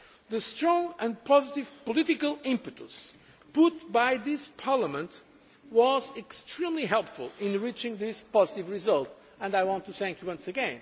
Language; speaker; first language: English; non-native, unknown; Portuguese